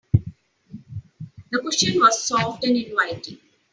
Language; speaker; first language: English; non-native, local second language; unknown